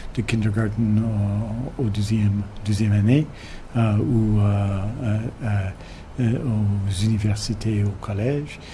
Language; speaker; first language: French; non-native, fluent; English